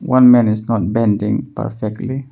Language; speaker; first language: English; non-native, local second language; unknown